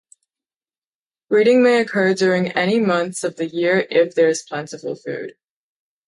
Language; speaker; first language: English; native; English